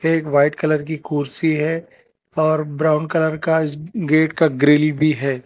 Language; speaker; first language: Hindi; non-native, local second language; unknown